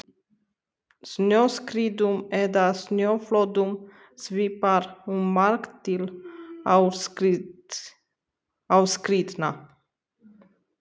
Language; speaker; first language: Icelandic; non-native, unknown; Romanian